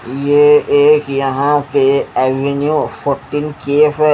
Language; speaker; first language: Hindi; native; Hindi